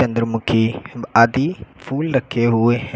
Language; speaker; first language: Hindi; native; Hindi